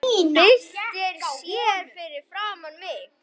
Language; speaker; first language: Icelandic; native; Icelandic